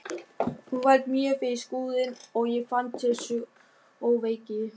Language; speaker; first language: Icelandic; non-native, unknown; German